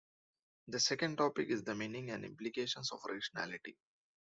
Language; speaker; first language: English; non-native, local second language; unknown